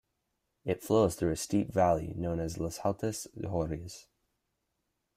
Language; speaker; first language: English; native; English